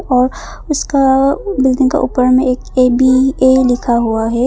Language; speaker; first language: Hindi; early bilingual, other home language; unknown